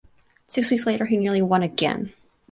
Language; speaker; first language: English; native; English